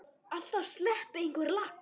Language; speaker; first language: Icelandic; non-native, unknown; Polish